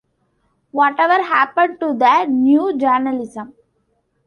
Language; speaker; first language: English; non-native, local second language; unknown